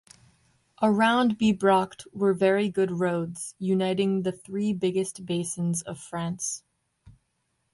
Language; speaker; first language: English; native; English